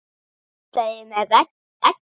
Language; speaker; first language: Icelandic; native; Icelandic